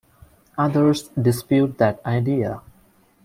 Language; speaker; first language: English; non-native, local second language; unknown